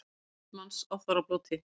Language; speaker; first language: Icelandic; native; Icelandic